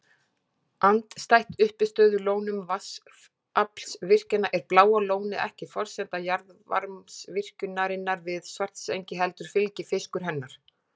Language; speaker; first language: Icelandic; native; Icelandic